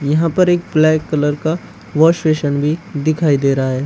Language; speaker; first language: Hindi; native; Hindi